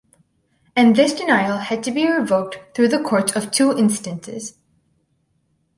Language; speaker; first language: English; native; English